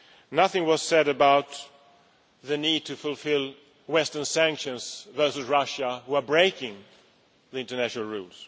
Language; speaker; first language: English; non-native, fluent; Swedish